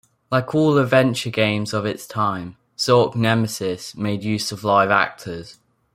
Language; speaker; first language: English; native; English